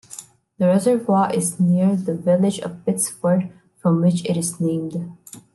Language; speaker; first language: English; non-native, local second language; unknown